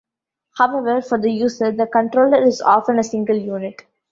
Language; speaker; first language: English; non-native, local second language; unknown